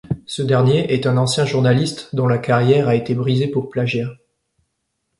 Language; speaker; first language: French; native; French